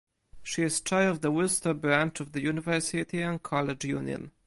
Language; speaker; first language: English; non-native, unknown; Polish